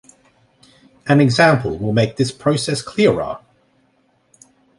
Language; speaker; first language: English; native; English